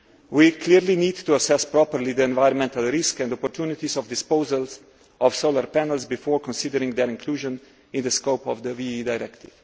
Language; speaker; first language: English; non-native, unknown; Slovenian